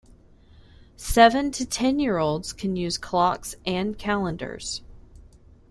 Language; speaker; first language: English; native; English